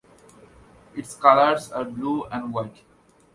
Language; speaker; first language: English; non-native, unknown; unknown